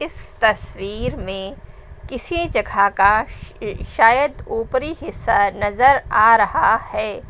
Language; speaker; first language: Hindi; native; Hindi